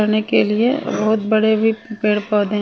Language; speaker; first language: Hindi; non-native, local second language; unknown